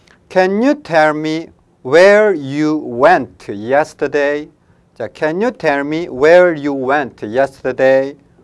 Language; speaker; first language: English; non-native, fluent; Korean